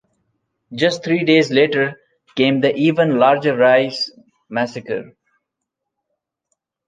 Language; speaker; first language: English; non-native, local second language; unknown